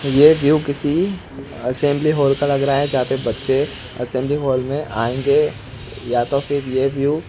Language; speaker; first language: Hindi; non-native, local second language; Gujarati